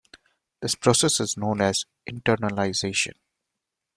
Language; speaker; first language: English; non-native, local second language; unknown